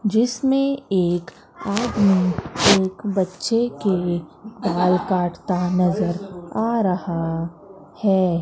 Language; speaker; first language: Hindi; native; Hindi